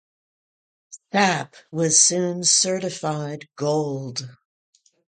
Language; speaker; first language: English; native; English